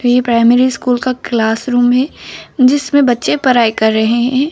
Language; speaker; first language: Hindi; non-native, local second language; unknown